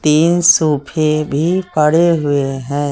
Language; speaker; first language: Hindi; native; Hindi